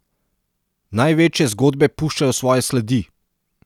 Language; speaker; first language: Slovenian; non-native, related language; Serbian